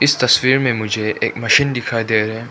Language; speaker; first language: Hindi; non-native, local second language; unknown